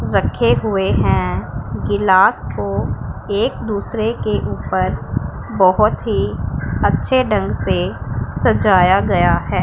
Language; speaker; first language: Hindi; non-native, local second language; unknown